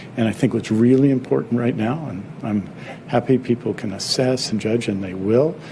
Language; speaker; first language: English; native; English